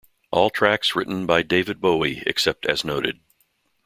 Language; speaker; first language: English; native; English